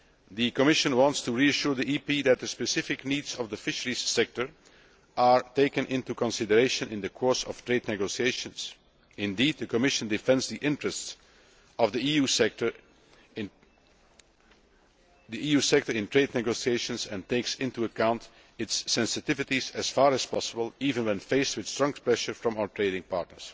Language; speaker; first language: English; non-native, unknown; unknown